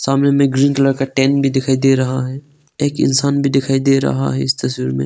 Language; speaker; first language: Hindi; non-native, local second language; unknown